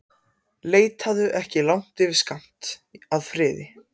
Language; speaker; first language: Icelandic; non-native, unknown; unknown